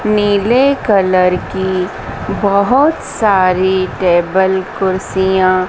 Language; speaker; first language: Hindi; native; Hindi